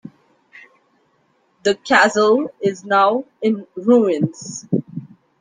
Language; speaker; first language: English; non-native, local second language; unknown